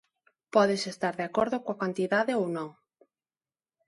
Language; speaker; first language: Galician; non-native, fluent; Spanish